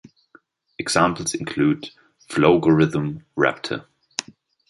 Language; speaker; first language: English; non-native, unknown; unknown